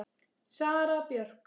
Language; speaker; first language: Icelandic; native; Icelandic